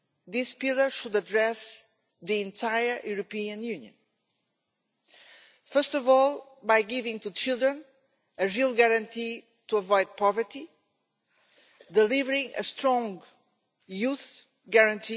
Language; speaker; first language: English; non-native, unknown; Portuguese